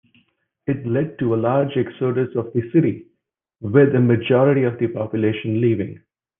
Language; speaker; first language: English; non-native, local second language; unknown